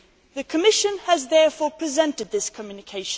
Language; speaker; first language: English; non-native, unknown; Swedish